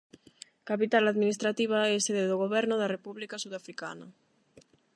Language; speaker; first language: Galician; non-native, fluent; Spanish